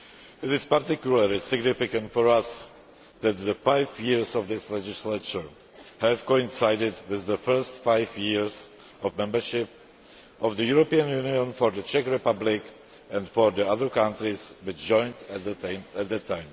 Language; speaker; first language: English; non-native, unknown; Czech